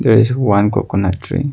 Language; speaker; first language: English; non-native, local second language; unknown